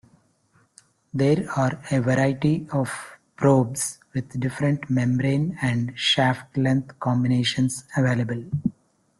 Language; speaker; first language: English; non-native, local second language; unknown